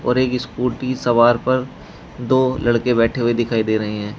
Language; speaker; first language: Hindi; native; Hindi